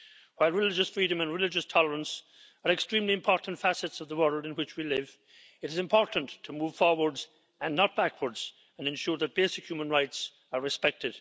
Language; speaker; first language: English; native; English